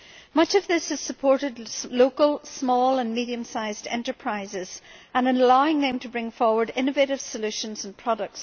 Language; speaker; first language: English; native; English